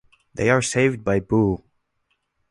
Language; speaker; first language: English; non-native, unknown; German